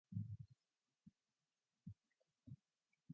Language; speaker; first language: English; non-native, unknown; Mongolian